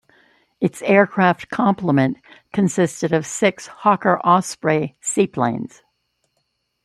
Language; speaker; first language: English; native; English